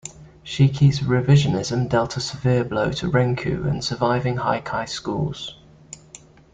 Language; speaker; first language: English; native; English